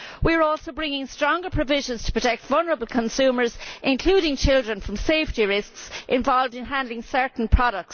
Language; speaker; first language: English; native; English